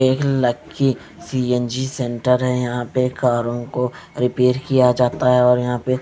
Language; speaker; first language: Hindi; non-native, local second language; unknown